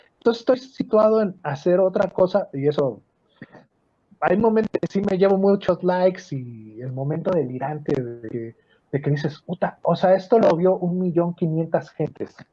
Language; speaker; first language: Spanish; native; Spanish